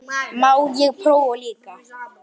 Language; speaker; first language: Icelandic; native; Icelandic